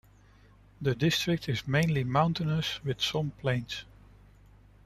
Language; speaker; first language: English; non-native, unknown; Dutch